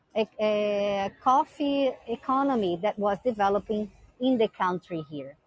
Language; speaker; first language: English; non-native, fluent; Portuguese